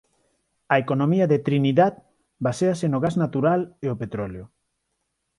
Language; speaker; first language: Galician; non-native, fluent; Spanish